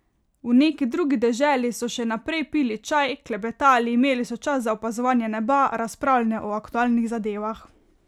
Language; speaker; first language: Slovenian; native; Slovenian